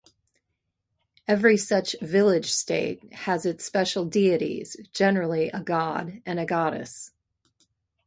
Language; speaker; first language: English; native; English